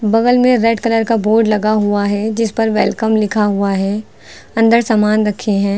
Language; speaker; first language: Hindi; native; Hindi